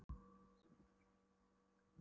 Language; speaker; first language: Icelandic; non-native, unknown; Polish